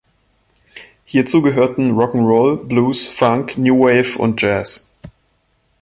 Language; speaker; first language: German; native; German